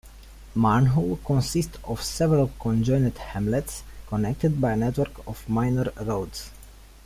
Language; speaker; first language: English; native; English